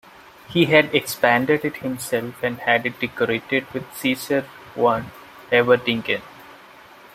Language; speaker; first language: English; non-native, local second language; Malayalam